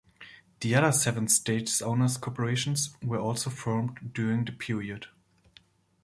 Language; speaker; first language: English; non-native, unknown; German